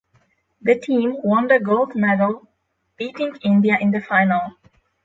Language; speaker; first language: English; non-native, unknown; Polish